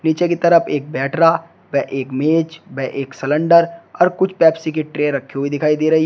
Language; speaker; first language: Hindi; native; Hindi